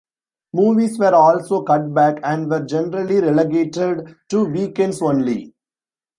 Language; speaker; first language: English; non-native, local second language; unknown